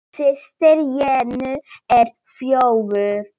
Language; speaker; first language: Icelandic; non-native, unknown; Polish